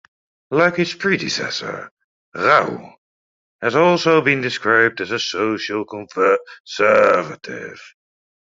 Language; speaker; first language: English; native; English